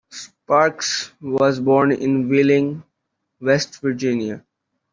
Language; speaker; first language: English; non-native, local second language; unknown